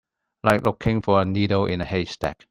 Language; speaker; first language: English; non-native, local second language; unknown